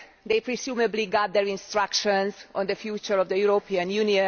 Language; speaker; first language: English; non-native, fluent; Hungarian